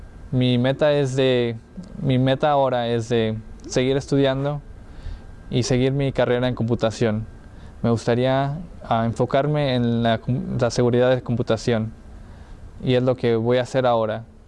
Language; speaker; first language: Spanish; early bilingual, heritage; Spanish